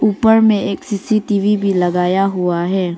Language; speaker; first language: Hindi; early bilingual, other home language; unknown